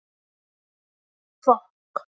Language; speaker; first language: Icelandic; native; Icelandic